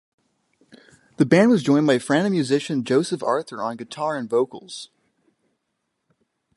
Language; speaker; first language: English; native; English